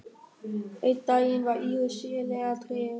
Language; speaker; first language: Icelandic; non-native, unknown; German